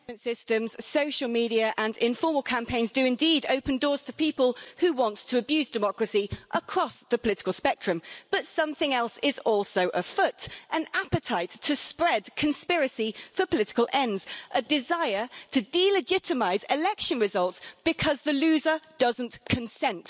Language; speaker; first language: English; native; English